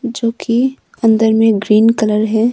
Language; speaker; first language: Hindi; non-native, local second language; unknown